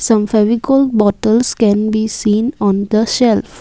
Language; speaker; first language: English; non-native, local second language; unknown